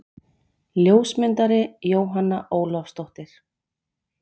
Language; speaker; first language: Icelandic; native; Icelandic